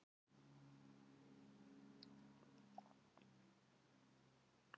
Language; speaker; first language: Icelandic; non-native, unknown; Filipino